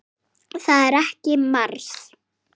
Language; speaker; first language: Icelandic; native; Icelandic